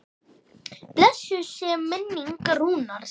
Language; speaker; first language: Icelandic; native; Icelandic